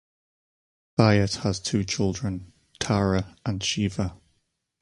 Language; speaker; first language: English; native; English